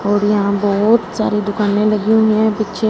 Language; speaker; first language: Hindi; non-native, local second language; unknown